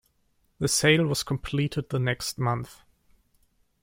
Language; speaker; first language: English; non-native, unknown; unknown